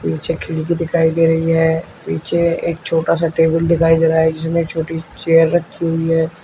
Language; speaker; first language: Hindi; native; Hindi